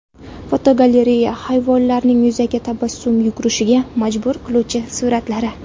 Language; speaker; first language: Uzbek; non-native, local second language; Kara-Kalpak